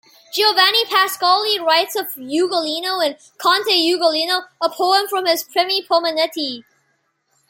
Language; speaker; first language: English; non-native, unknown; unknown